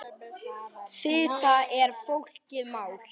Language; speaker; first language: Icelandic; native; Icelandic